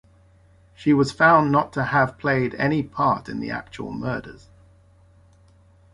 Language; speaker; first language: English; native; English